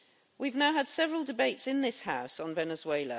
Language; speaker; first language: English; native; English